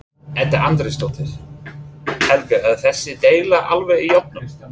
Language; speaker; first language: Icelandic; non-native, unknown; English